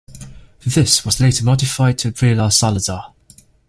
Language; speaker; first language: English; native; English